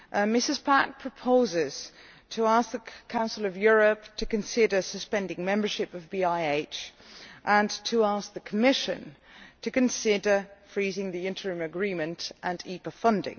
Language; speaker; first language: English; non-native, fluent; Dutch